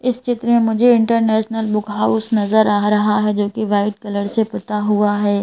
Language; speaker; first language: Hindi; native; Hindi